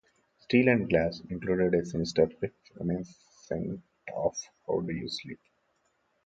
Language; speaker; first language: English; non-native, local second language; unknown